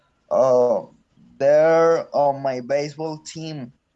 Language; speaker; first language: English; non-native, learner; Spanish